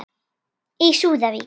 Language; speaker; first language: Icelandic; native; Icelandic